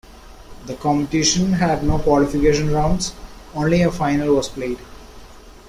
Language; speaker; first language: English; non-native, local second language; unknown